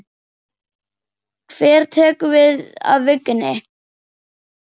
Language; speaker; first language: Icelandic; native; Icelandic